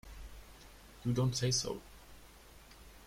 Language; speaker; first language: English; non-native, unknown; German